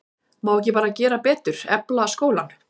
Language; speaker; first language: Icelandic; native; Icelandic